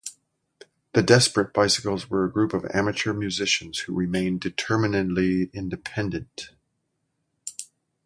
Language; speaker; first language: English; native; English